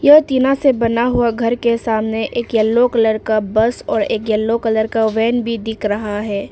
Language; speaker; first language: Hindi; early bilingual, other home language; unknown